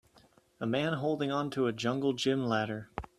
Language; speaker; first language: English; native; English